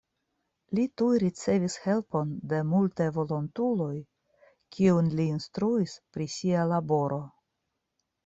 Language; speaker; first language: Esperanto; non-native, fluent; Russian